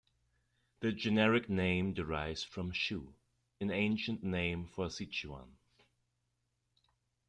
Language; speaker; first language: English; non-native, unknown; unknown